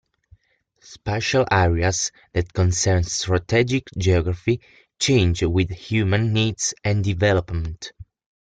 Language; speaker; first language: English; non-native, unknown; Italian